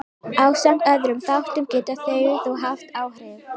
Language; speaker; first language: Icelandic; native; Icelandic